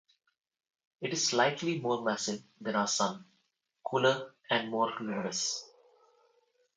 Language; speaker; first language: English; non-native, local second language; Telugu